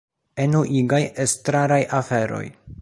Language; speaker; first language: Esperanto; non-native, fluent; Polish